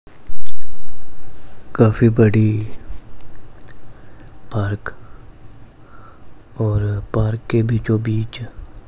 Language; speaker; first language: Hindi; non-native, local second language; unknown